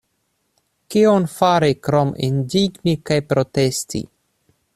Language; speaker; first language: Esperanto; non-native, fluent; Russian